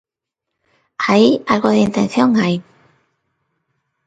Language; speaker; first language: Galician; non-native, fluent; Spanish